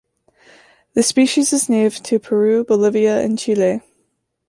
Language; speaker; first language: English; native; English